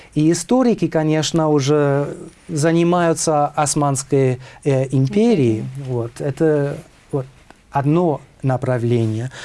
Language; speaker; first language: Russian; non-native, fluent; German